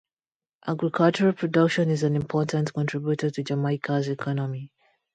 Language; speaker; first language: English; non-native, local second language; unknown